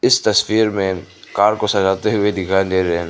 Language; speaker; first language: Hindi; non-native, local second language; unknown